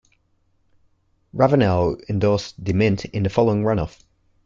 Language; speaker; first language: English; native; English